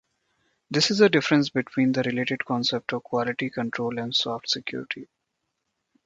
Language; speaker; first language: English; non-native, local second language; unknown